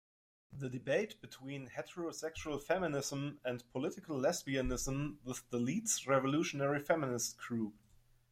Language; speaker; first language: English; non-native, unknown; German